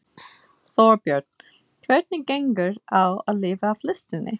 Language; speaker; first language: Icelandic; non-native, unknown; English